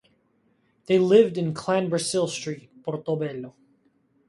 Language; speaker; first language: English; native; English